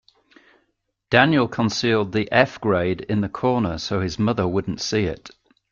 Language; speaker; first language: English; native; English